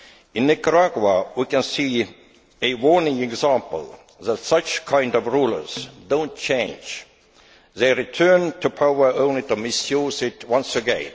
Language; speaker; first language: English; non-native, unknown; Estonian